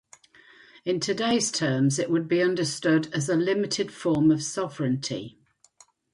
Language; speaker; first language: English; native; English